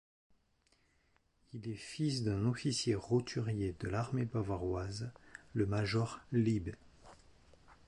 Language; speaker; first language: French; native; French